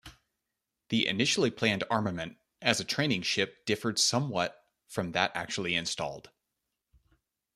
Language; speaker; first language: English; native; English